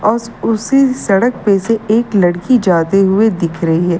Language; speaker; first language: Hindi; native; Hindi